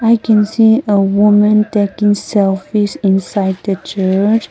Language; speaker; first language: English; non-native, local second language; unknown